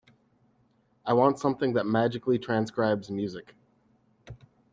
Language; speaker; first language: English; native; English